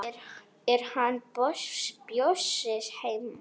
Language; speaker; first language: Icelandic; non-native, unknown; Polish